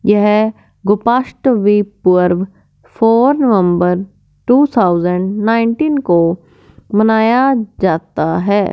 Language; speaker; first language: Hindi; non-native, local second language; Punjabi